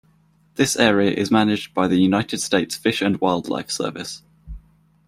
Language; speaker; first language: English; native; English